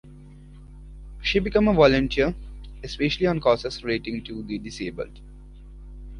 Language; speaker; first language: English; non-native, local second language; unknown